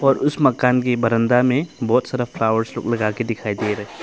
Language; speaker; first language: Hindi; non-native, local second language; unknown